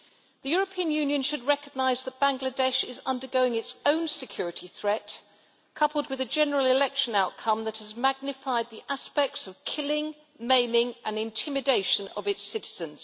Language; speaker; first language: English; native; English